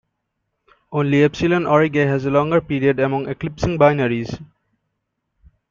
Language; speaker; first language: English; non-native, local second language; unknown